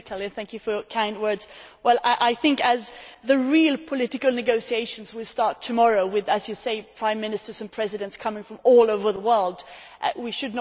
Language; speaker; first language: English; native; English